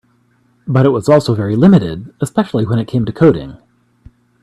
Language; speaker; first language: English; native; English